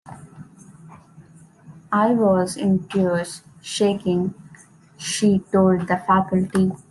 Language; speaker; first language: English; non-native, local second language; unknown